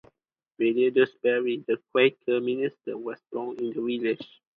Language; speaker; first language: English; non-native, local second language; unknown